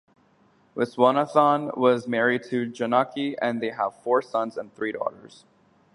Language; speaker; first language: English; native; English